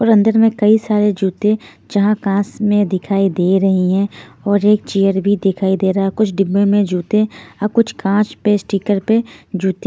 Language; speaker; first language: Hindi; non-native, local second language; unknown